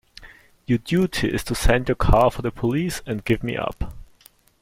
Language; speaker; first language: English; non-native, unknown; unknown